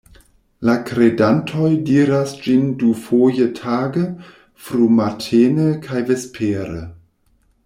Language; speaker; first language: Esperanto; non-native, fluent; German